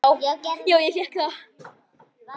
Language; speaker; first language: Icelandic; native; Icelandic